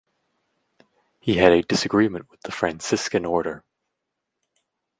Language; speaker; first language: English; native; English